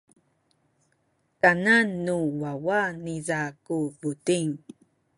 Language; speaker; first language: Sakizaya; native; Sakizaya